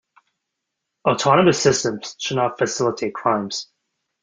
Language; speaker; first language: English; native; English